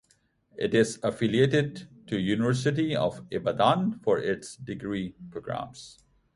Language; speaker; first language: English; non-native, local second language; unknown